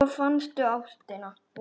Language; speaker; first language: Icelandic; native; Icelandic